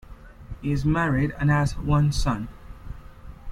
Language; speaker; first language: English; native; English